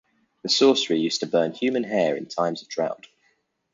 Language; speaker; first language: English; native; English